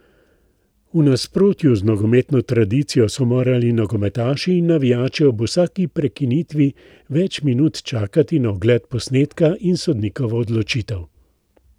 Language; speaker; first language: Slovenian; native; Slovenian